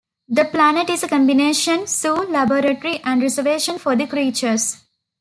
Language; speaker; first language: English; non-native, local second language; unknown